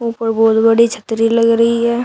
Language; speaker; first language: Hindi; native; Hindi